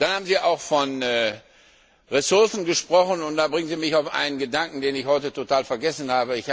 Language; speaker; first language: German; non-native, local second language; Luxembourgish